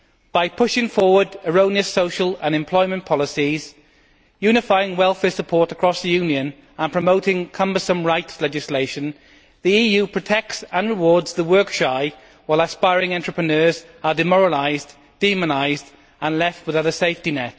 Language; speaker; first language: English; native; English